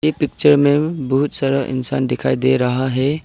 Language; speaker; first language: Hindi; non-native, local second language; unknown